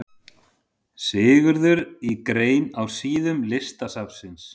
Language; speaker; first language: Icelandic; native; Icelandic